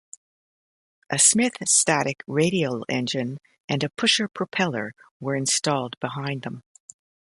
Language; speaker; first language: English; native; English